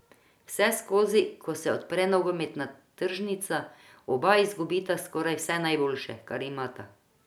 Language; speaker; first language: Slovenian; non-native, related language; Croatian